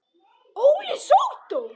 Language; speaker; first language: Icelandic; non-native, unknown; Polish